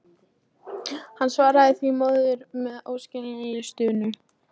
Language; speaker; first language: Icelandic; non-native, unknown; Polish